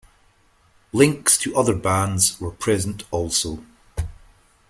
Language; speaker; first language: English; native; English